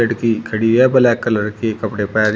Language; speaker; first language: Hindi; native; Hindi